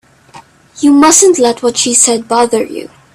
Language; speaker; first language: English; non-native, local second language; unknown